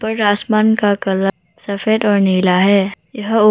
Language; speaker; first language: Hindi; non-native, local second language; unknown